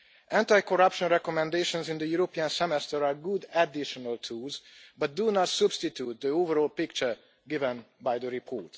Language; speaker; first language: English; non-native, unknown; Hungarian